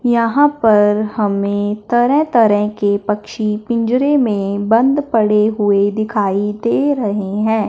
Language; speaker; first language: Hindi; non-native, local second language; Punjabi